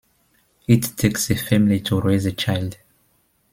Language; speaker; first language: English; non-native, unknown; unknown